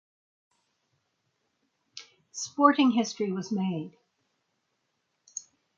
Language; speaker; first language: English; native; English